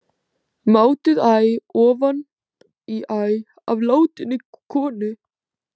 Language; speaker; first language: Icelandic; native; Icelandic